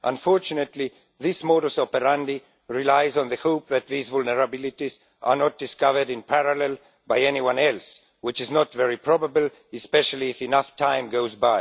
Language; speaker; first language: English; non-native, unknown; Estonian